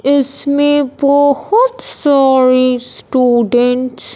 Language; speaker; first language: Hindi; non-native, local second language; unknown